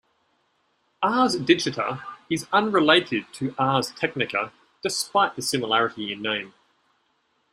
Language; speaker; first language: English; native; English